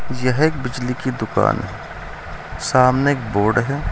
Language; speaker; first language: Hindi; native; Hindi